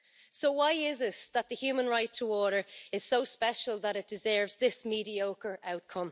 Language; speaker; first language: English; native; English